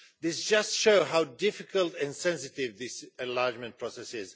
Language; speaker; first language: English; non-native, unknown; Swedish